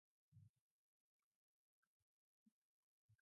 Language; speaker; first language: English; non-native, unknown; Mongolian